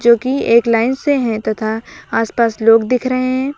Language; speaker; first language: Hindi; native; Hindi